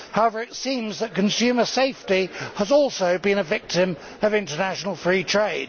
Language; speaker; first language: English; native; English